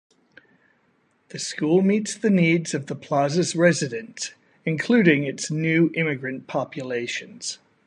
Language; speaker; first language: English; native; English